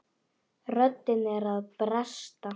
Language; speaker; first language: Icelandic; non-native, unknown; Polish